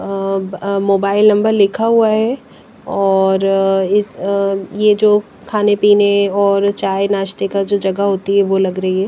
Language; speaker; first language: Hindi; non-native, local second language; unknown